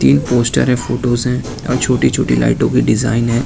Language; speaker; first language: Hindi; native; Hindi